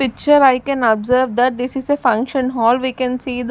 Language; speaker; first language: English; non-native, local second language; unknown